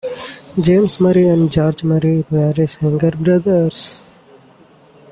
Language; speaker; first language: English; non-native, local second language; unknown